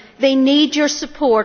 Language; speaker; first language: English; native; English